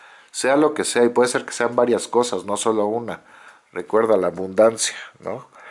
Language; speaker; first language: Spanish; native; Spanish